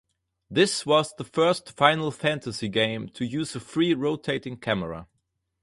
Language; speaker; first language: English; non-native, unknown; German